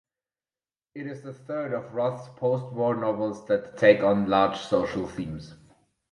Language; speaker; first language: English; non-native, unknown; German